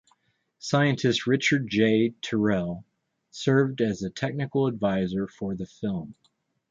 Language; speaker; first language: English; native; English